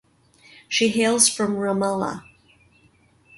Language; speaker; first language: English; native; English